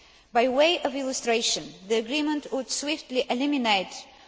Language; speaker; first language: English; non-native, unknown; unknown